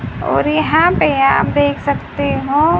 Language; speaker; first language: Hindi; native; Hindi